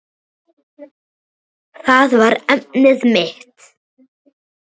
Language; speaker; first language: Icelandic; native; Icelandic